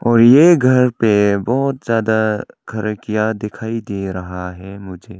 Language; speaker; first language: Hindi; non-native, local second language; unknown